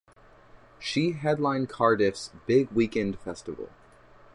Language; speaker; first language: English; native; English